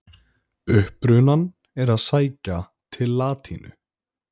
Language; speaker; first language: Icelandic; native; Icelandic